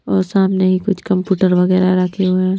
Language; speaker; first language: Hindi; non-native, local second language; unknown